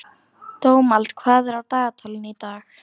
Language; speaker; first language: Icelandic; non-native, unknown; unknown